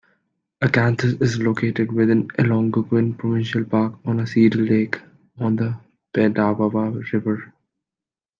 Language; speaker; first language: English; native; English